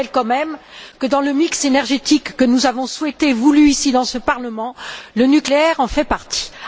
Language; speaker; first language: French; native; French